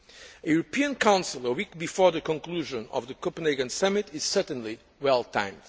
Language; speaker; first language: English; non-native, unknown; Portuguese